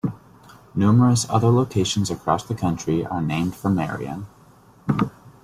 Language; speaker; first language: English; native; English